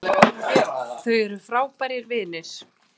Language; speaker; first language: Icelandic; native; Icelandic